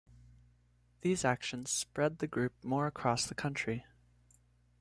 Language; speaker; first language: English; native; English